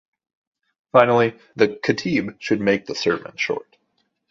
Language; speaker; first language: English; native; English